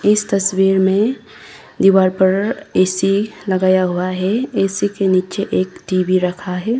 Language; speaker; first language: Hindi; non-native, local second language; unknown